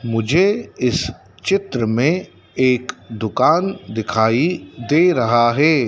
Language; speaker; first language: Hindi; native; Hindi